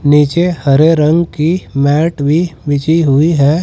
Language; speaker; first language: Hindi; native; Hindi